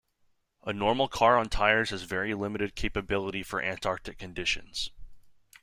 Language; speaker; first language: English; native; English